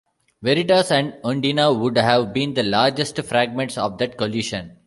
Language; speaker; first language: English; non-native, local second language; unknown